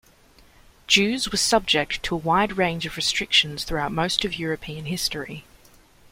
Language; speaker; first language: English; native; English